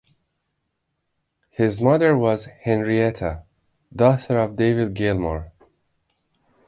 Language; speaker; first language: English; non-native, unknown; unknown